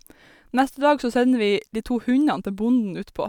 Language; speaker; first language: Norwegian; native; Norwegian